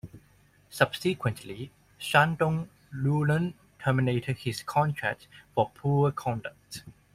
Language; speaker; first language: English; non-native, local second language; Cantonese